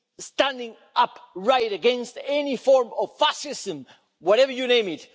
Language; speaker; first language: English; non-native, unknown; Spanish